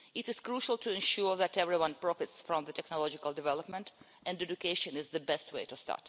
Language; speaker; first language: English; non-native, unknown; Russian